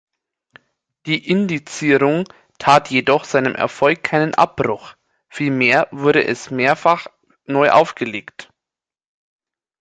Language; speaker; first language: German; native; German